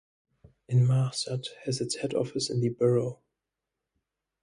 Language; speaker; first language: English; non-native, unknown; German